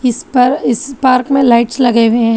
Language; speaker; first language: Hindi; non-native, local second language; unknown